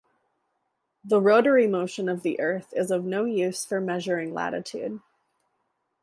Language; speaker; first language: English; native; English